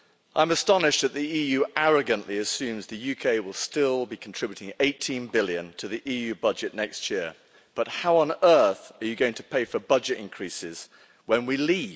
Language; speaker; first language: English; native; English